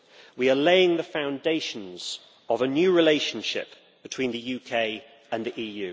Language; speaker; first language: English; native; English